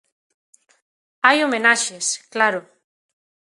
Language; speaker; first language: Galician; native; Galician